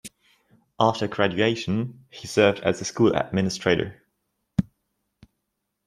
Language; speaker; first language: English; non-native, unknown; German